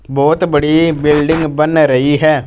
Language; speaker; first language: Hindi; non-native, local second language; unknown